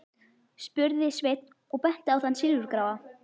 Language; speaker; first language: Icelandic; native; Icelandic